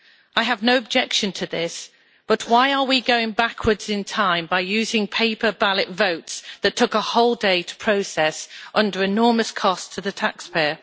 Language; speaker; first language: English; native; English